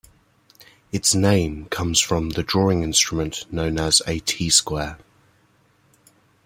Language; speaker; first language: English; native; English